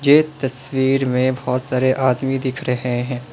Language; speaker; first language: Hindi; non-native, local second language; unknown